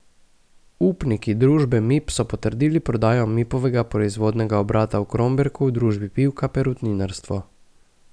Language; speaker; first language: Slovenian; native; Slovenian